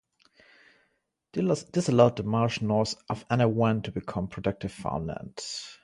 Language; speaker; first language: English; non-native, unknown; German